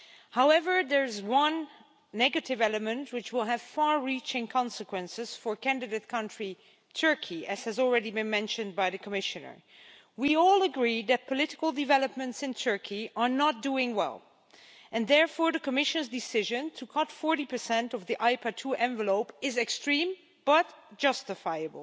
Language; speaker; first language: English; non-native, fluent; Dutch